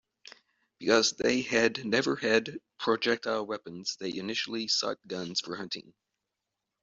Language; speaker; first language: English; native; English